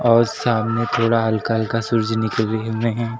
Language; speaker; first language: Hindi; native; Hindi